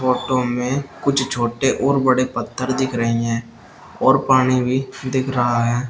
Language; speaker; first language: Hindi; native; Hindi